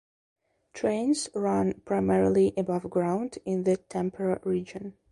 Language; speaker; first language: English; non-native, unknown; Belarusian